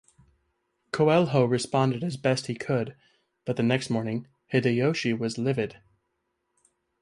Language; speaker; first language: English; native; English